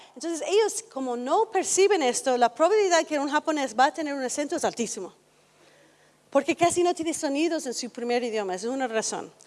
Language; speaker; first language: Spanish; non-native, fluent; English